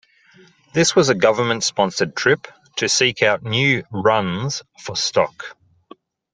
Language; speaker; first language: English; native; English